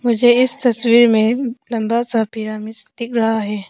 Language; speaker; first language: Hindi; non-native, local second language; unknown